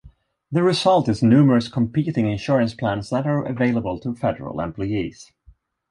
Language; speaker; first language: English; non-native, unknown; Swedish